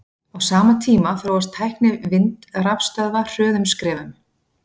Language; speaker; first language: Icelandic; native; Icelandic